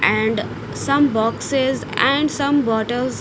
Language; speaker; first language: English; non-native, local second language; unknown